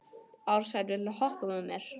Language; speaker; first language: Icelandic; non-native, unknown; English